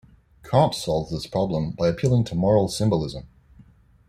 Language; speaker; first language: English; native; English